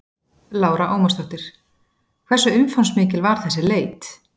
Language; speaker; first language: Icelandic; native; Icelandic